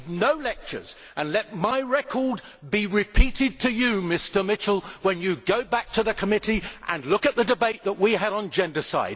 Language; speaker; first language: English; native; English